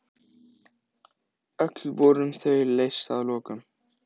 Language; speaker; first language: Icelandic; native; Icelandic